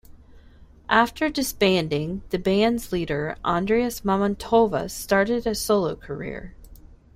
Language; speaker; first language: English; native; English